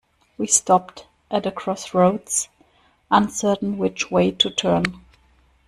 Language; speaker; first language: English; non-native, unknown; German